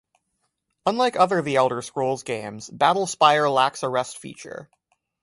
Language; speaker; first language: English; native; English